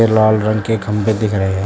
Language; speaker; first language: Hindi; native; Hindi